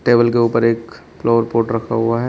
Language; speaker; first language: Hindi; native; Hindi